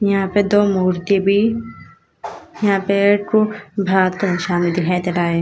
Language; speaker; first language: Hindi; native; Hindi